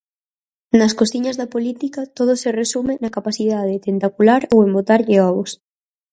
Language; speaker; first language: Galician; native; Galician